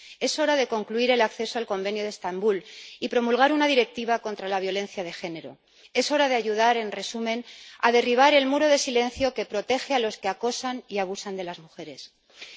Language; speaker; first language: Spanish; native; Spanish